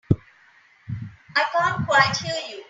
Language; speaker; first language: English; non-native, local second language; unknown